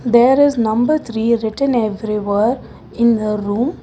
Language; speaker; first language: English; non-native, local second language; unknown